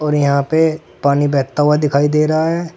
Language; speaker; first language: Hindi; native; Hindi